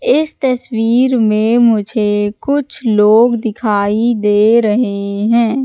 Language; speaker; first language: Hindi; native; Hindi